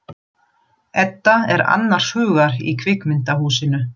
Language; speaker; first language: Icelandic; non-native, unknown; German